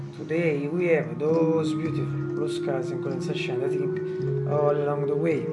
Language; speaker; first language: English; non-native, learner; Italian